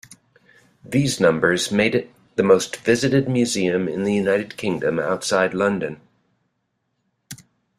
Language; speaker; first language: English; native; English